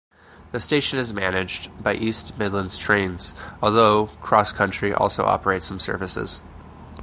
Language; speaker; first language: English; native; English